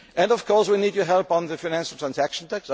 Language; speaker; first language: English; non-native, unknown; German